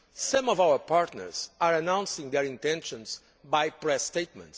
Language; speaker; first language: English; non-native, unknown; Portuguese